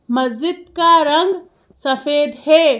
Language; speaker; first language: Hindi; native; Hindi